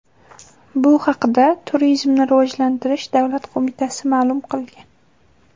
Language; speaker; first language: Uzbek; native; Uzbek